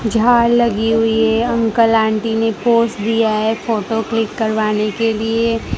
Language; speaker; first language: Hindi; non-native, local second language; Gujarati